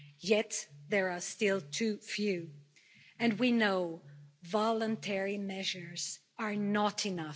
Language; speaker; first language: English; non-native, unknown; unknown